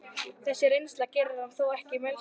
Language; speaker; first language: Icelandic; native; Icelandic